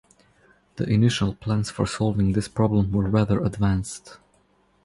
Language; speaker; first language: English; non-native, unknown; Croatian